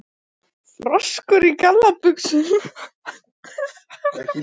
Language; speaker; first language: Icelandic; native; Icelandic